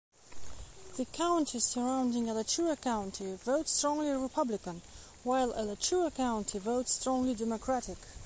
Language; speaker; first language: English; non-native, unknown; Belarusian